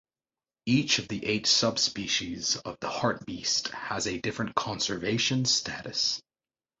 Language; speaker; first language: English; native; English